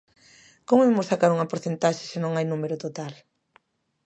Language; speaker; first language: Galician; native; Galician